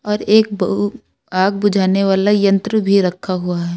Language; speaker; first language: Hindi; native; Hindi